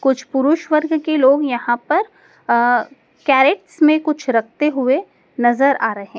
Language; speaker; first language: Hindi; native; Hindi